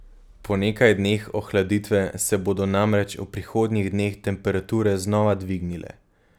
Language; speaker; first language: Slovenian; native; Slovenian